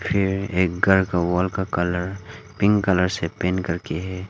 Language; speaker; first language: Hindi; non-native, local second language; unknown